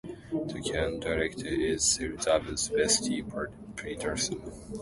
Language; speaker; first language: English; non-native, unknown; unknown